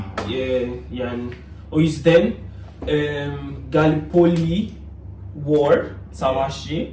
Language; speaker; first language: Turkish; non-native, learner; English